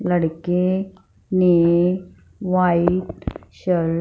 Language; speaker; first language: Hindi; non-native, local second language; Punjabi